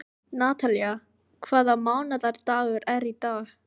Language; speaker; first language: Icelandic; non-native, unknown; Filipino